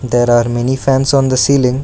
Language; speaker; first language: English; non-native, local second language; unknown